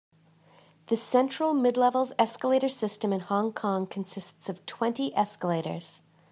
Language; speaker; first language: English; native; English